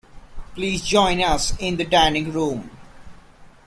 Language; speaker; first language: English; non-native, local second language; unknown